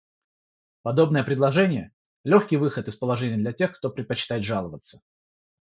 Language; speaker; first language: Russian; non-native, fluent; Georgian